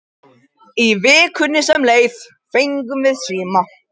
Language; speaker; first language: Icelandic; non-native, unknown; Japanese